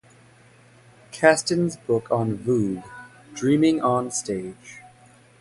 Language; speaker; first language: English; native; English